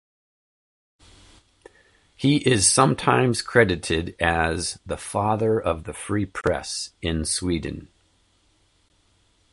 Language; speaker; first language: English; native; English